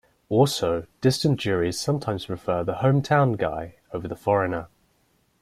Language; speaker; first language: English; native; English